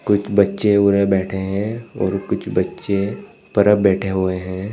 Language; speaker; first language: Hindi; native; Hindi